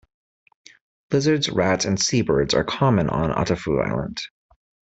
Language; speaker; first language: English; native; English